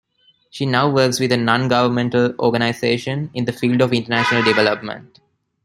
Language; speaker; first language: English; non-native, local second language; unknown